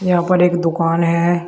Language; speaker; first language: Hindi; native; Hindi